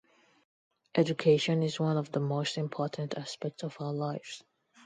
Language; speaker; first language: English; non-native, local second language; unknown